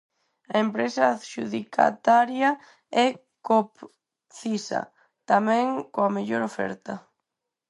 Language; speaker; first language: Galician; non-native, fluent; Spanish